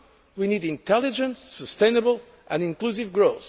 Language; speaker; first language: English; non-native, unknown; Portuguese